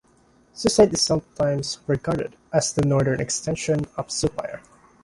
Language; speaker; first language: English; non-native, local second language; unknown